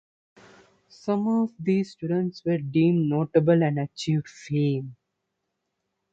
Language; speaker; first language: English; non-native, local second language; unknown